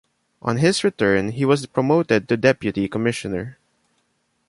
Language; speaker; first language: English; non-native, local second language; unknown